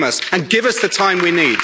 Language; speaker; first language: English; native; English